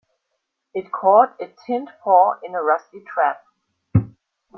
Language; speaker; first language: English; non-native, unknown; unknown